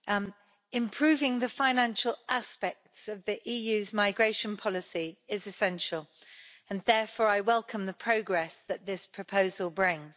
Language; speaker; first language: English; native; English